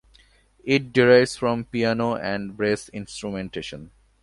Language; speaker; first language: English; non-native, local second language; Bangla